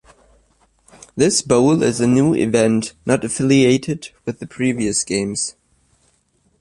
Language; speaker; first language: English; non-native, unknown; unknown